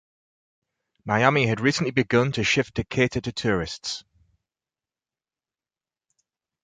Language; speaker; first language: English; native; English